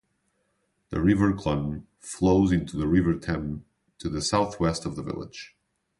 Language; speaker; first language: English; non-native, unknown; Portuguese